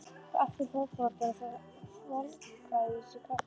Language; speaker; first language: Icelandic; native; Icelandic